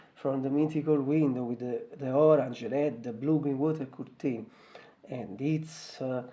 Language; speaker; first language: English; non-native, fluent; Italian